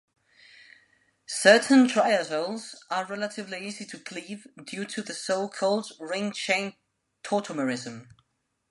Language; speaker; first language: English; non-native, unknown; Spanish